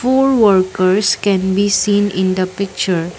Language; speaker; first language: English; non-native, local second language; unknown